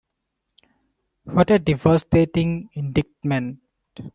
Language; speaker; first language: English; non-native, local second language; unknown